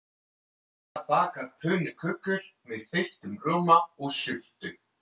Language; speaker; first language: Icelandic; non-native, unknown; French